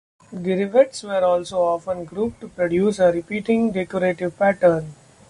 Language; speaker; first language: English; non-native, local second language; Marathi